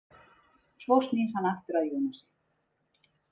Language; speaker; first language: Icelandic; native; Icelandic